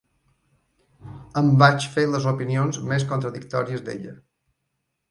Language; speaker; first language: Catalan; native; Catalan